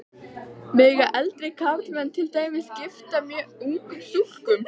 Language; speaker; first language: Icelandic; native; Icelandic